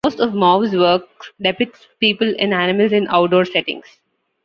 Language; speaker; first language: English; non-native, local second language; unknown